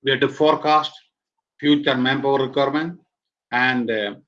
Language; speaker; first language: English; non-native, local second language; Malayalam